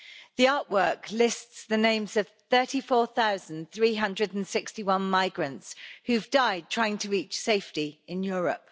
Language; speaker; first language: English; native; English